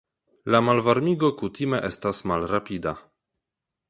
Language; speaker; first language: Esperanto; non-native, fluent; Polish